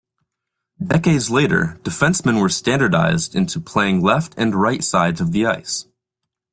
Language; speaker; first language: English; native; English